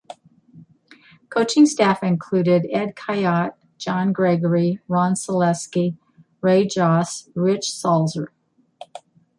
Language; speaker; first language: English; native; English